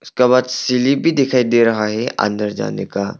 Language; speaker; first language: Hindi; non-native, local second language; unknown